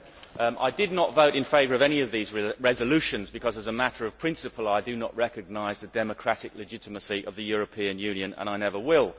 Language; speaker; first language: English; native; English